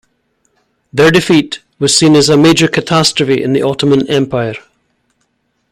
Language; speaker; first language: English; native; English